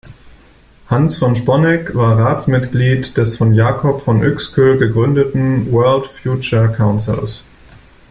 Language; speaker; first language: German; native; German